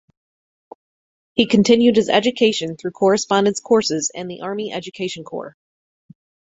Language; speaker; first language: English; native; English